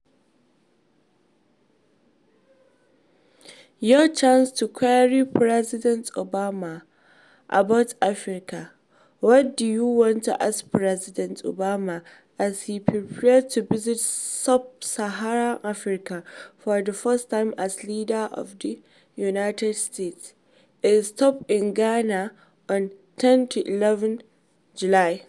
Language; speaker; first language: English; non-native, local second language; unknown